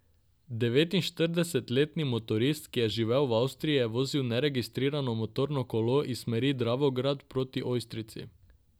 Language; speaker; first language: Slovenian; non-native, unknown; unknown